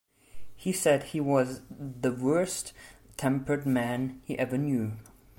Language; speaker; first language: English; non-native, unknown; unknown